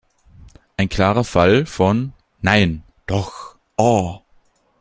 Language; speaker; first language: German; native; German